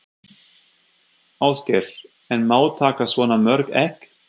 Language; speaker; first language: Icelandic; non-native, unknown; German